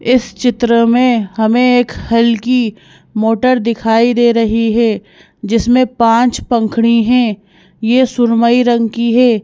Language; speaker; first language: Hindi; native; Hindi